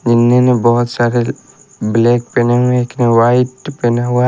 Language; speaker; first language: Hindi; native; Hindi